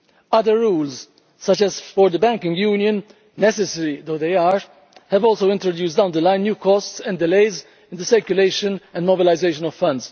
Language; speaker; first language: English; non-native, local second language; Maltese